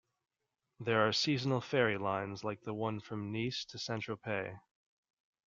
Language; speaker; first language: English; native; English